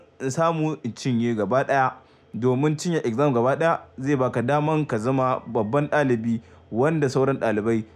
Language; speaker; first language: Hausa; native; Hausa